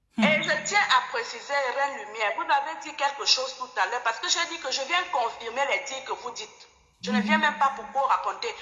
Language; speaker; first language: French; non-native, local second language; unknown